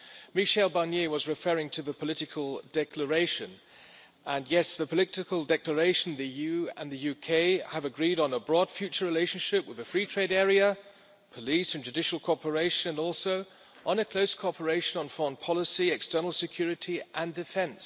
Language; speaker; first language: English; non-native, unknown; German